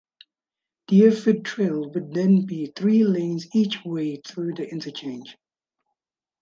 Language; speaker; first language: English; native; English